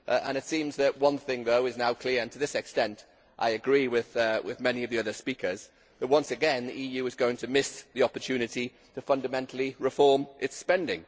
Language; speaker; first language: English; native; English